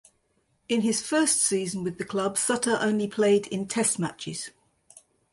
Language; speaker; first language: English; native; English